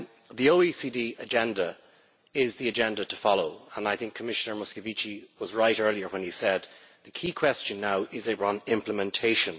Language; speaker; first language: English; native; English